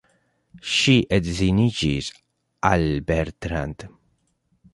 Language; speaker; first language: Esperanto; non-native, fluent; Spanish